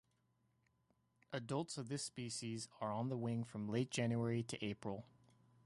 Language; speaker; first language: English; native; English